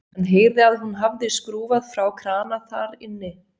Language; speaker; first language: Icelandic; non-native, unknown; Swiss German